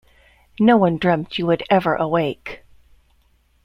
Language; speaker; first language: English; native; English